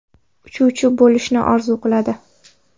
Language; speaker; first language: Uzbek; non-native, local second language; Kara-Kalpak